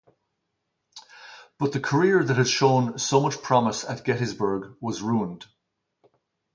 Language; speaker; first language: English; native; English